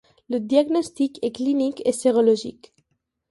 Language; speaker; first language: French; non-native, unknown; Catalan